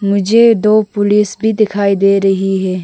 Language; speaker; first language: Hindi; non-native, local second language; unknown